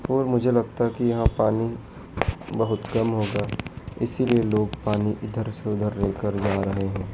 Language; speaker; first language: Hindi; native; Hindi